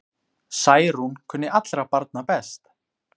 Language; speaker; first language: Icelandic; native; Icelandic